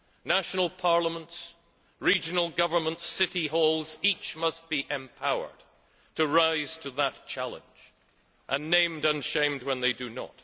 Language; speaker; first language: English; native; English